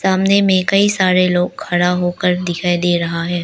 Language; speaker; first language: Hindi; early bilingual, other home language; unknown